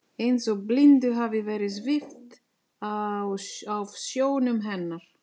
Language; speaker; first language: Icelandic; non-native, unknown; Italian